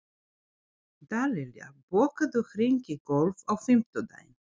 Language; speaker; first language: Icelandic; non-native, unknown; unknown